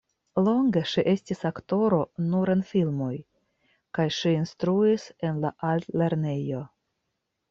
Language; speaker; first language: Esperanto; non-native, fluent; Russian